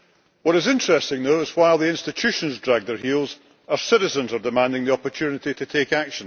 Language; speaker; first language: English; native; English